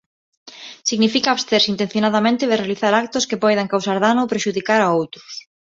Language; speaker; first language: Galician; non-native, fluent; Spanish